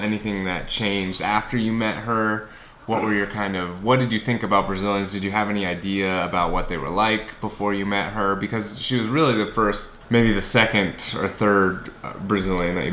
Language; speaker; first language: English; native; English